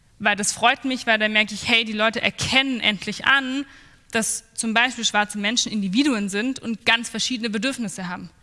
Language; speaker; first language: German; native; German